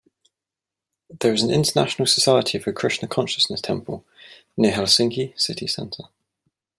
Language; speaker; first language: English; native; English